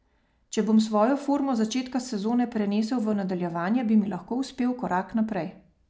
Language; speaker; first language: Slovenian; native; Slovenian